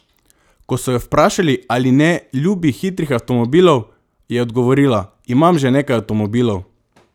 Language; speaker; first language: Slovenian; non-native, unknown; Macedonian